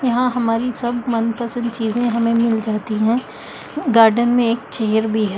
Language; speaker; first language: Hindi; native; Hindi